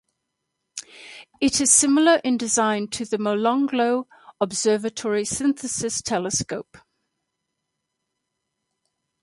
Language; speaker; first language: English; native; English